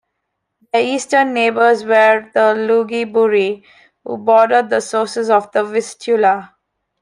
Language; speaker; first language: English; non-native, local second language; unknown